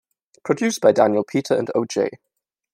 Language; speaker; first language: English; non-native, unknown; German